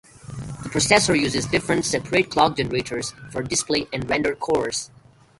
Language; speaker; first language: English; native; English